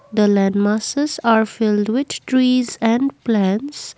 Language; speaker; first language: English; non-native, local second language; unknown